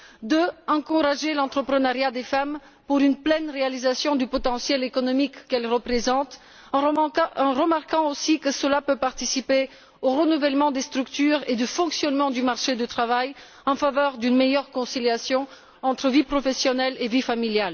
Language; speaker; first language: French; non-native, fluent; Bulgarian